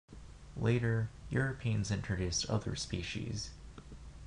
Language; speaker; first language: English; non-native, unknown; Japanese